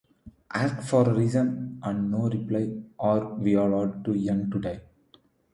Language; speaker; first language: English; non-native, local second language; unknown